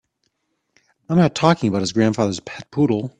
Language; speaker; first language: English; native; English